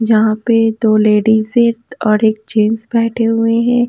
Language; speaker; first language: Hindi; native; Hindi